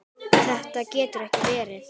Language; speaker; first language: Icelandic; native; Icelandic